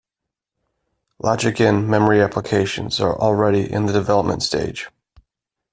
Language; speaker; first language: English; native; English